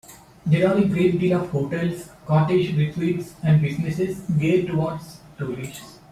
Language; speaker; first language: English; non-native, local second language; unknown